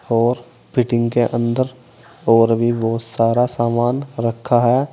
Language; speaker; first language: Hindi; native; Hindi